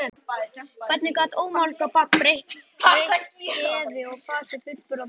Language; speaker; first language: Icelandic; native; Icelandic